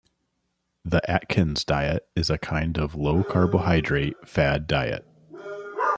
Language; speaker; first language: English; native; English